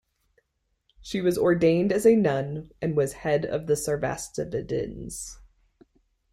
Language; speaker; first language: English; native; English